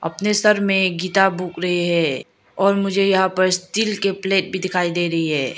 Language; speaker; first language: Hindi; non-native, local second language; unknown